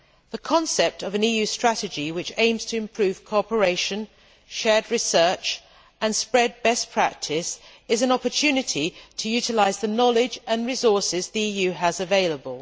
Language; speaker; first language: English; native; English